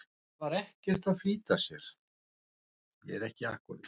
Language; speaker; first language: Icelandic; non-native, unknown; Russian